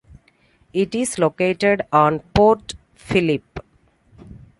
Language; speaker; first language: English; non-native, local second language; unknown